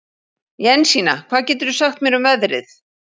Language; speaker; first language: Icelandic; native; Icelandic